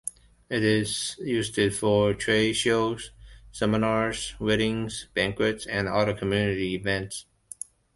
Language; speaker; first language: English; non-native, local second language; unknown